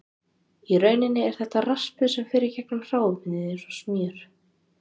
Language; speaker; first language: Icelandic; native; Icelandic